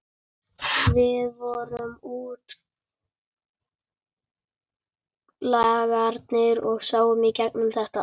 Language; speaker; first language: Icelandic; native; Icelandic